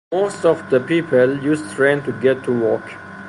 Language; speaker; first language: English; non-native, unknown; Persian